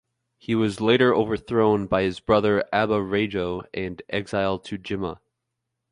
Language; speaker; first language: English; native; English